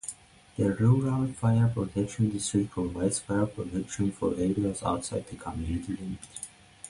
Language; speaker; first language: English; non-native, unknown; Persian